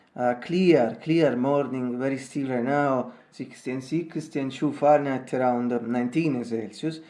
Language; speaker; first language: English; non-native, fluent; Italian